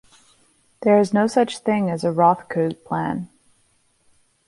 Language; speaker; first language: English; native; English